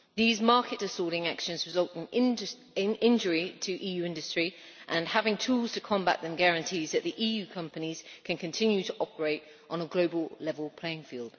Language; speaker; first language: English; native; English